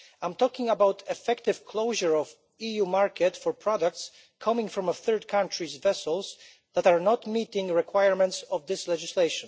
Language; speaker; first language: English; non-native, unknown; Polish